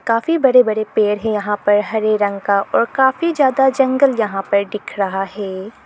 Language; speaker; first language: Hindi; non-native, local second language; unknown